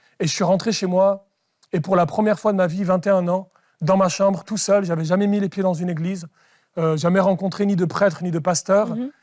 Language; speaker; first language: French; early bilingual, other home language; Arabic